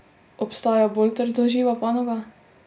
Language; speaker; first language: Slovenian; native; Slovenian